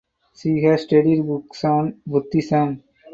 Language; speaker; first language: English; non-native, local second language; Tamil